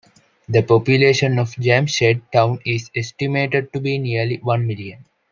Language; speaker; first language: English; non-native, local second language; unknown